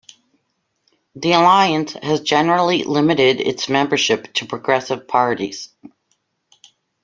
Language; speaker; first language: English; native; English